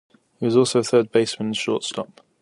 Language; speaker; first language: English; native; English